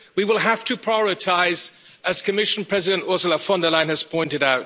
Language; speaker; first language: English; non-native, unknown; German